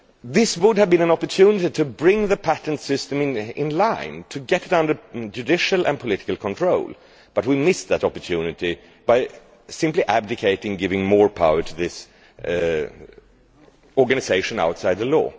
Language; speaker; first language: English; non-native, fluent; Swedish